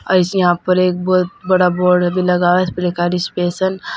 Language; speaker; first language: Hindi; native; Hindi